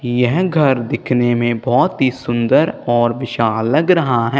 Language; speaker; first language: Hindi; non-native, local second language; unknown